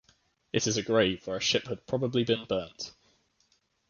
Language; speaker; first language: English; native; English